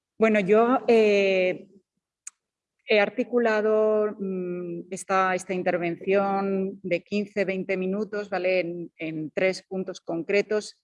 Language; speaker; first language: Spanish; native; Spanish